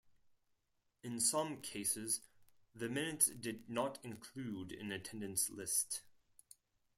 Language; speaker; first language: English; non-native, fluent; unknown